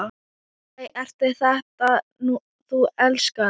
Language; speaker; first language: Icelandic; non-native, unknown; Thai